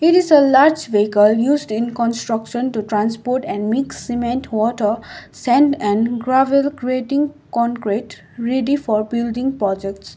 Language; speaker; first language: English; non-native, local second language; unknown